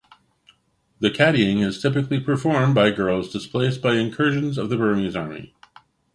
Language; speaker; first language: English; native; English